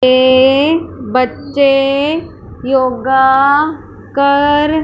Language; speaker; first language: Hindi; non-native, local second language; Punjabi